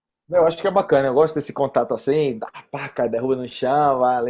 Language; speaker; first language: Portuguese; native; Portuguese